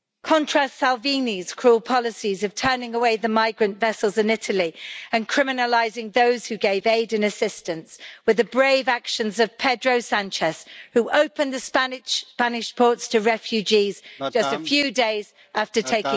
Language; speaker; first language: English; native; English